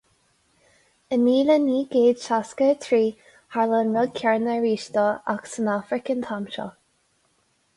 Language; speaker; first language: Irish; non-native, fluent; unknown